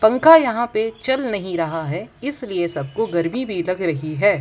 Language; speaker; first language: Hindi; non-native, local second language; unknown